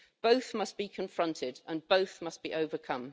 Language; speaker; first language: English; native; English